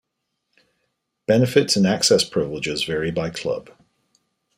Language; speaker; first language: English; native; English